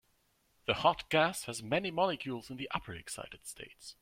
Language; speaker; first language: English; non-native, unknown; German